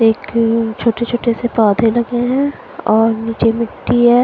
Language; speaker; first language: Hindi; non-native, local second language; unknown